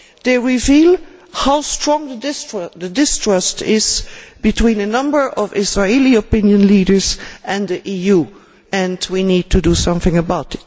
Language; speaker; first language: English; non-native, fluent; Dutch